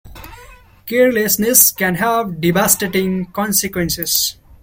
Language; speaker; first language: English; non-native, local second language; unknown